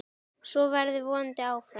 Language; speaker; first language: Icelandic; native; Icelandic